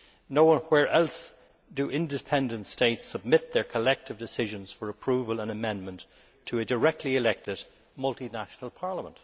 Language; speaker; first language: English; native; English